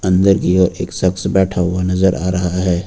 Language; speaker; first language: Hindi; native; Hindi